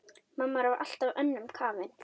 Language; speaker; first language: Icelandic; native; Icelandic